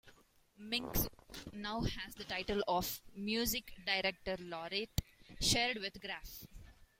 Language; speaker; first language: English; non-native, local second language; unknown